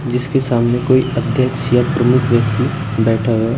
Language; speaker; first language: Hindi; native; Hindi